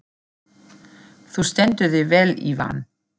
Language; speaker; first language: Icelandic; non-native, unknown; German